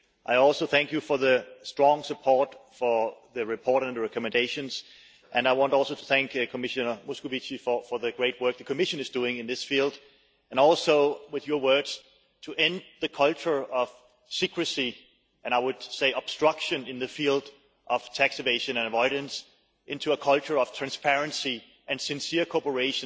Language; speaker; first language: English; non-native, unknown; Danish